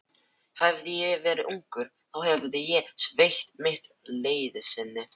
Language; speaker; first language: Icelandic; non-native, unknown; Filipino